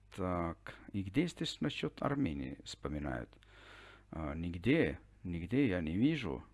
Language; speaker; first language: Russian; non-native, fluent; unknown